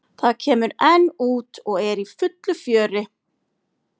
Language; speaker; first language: Icelandic; native; Icelandic